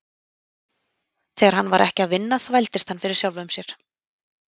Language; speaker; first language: Icelandic; native; Icelandic